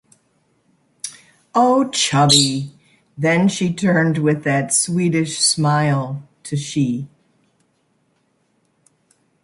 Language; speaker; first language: English; native; English